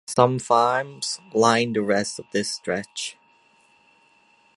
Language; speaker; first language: English; non-native, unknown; Thai